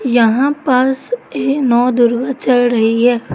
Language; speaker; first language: Hindi; native; Hindi